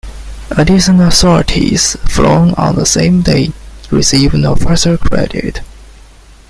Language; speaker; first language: English; non-native, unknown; Chinese